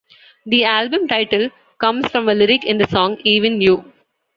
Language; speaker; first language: English; non-native, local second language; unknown